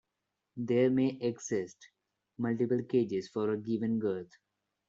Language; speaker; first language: English; non-native, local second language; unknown